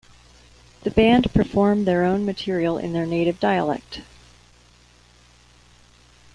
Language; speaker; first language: English; native; English